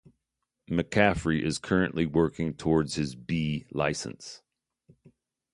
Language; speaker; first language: English; native; English